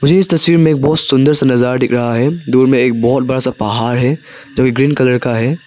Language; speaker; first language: Hindi; non-native, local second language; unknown